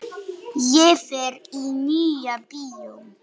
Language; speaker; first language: Icelandic; non-native, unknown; Polish